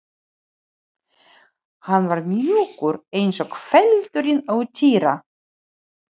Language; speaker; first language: Icelandic; non-native, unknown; Ukrainian